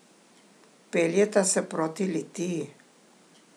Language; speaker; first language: Slovenian; native; Slovenian